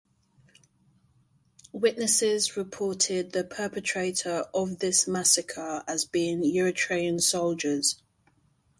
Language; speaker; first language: English; non-native, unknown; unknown